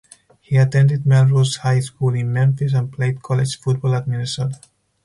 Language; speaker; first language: English; non-native, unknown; Spanish